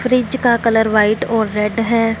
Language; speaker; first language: Hindi; non-native, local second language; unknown